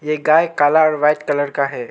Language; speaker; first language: Hindi; non-native, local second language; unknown